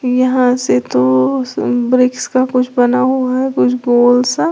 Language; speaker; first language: Hindi; native; Hindi